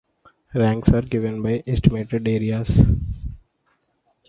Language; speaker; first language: English; native; English